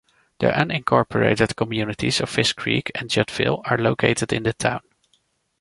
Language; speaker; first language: English; non-native, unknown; Dutch